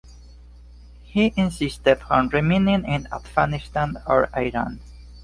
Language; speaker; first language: English; non-native, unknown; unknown